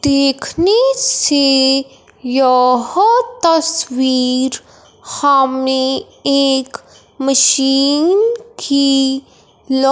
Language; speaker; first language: Hindi; non-native, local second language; Punjabi